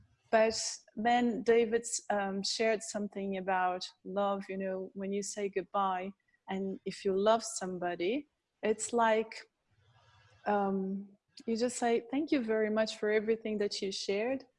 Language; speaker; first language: English; non-native, fluent; Portuguese